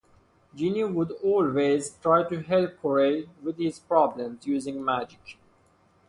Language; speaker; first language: English; non-native, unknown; Persian